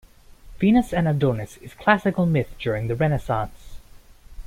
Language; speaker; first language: English; native; English